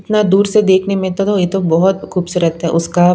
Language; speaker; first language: Hindi; non-native, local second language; Punjabi